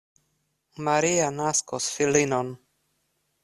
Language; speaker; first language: Esperanto; non-native, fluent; Russian